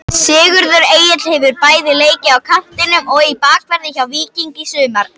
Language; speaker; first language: Icelandic; native; Icelandic